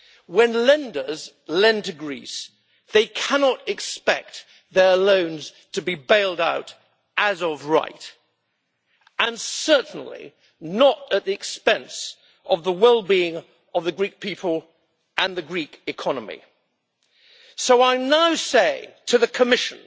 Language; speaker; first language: English; native; English